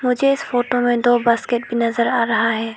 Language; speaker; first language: Hindi; non-native, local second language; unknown